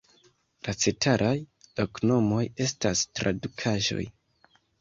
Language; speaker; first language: Esperanto; non-native, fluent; Kinyarwanda